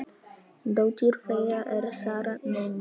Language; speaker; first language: Icelandic; non-native, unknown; Polish